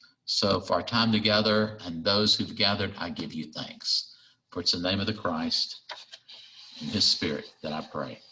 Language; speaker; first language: English; native; English